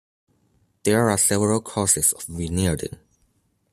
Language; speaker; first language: English; non-native, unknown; Chinese